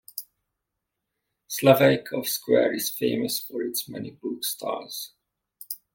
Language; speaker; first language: English; native; English